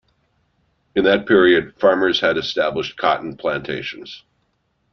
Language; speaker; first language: English; native; English